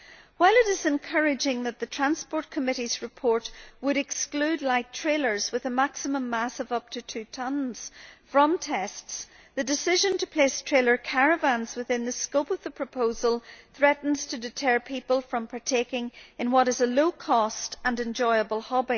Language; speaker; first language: English; native; English